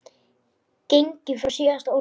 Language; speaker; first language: Icelandic; native; Icelandic